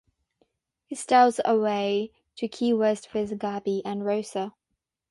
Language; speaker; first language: English; non-native, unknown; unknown